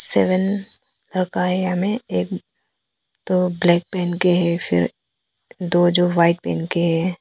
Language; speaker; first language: Hindi; non-native, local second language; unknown